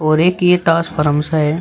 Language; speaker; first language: Hindi; native; Hindi